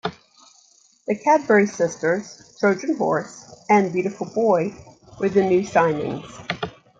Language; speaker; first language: English; native; English